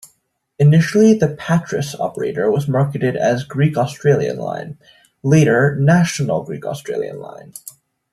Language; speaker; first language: English; native; English